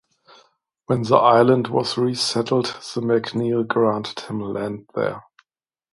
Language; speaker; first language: English; non-native, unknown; German